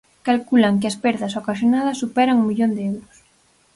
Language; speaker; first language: Galician; native; Galician